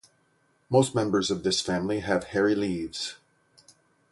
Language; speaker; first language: English; native; English